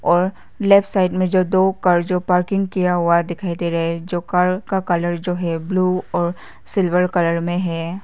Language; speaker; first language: Hindi; non-native, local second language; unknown